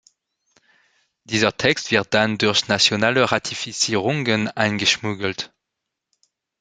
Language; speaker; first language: German; non-native, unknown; French